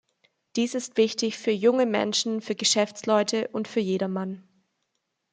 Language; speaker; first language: German; native; German